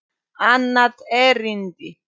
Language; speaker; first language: Icelandic; non-native, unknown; Polish